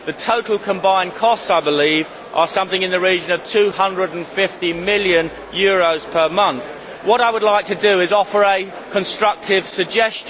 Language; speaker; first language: English; native; English